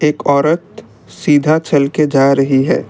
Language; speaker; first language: Hindi; non-native, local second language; Assamese